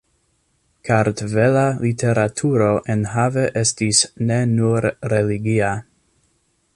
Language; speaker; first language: Esperanto; non-native, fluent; English